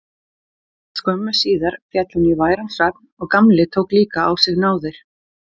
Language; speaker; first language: Icelandic; native; Icelandic